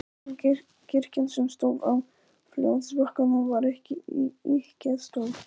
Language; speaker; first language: Icelandic; non-native, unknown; Polish